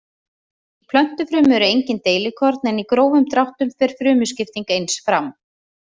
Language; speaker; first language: Icelandic; native; Icelandic